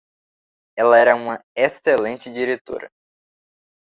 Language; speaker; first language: Portuguese; native; Portuguese